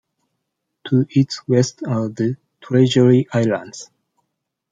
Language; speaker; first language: English; non-native, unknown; Japanese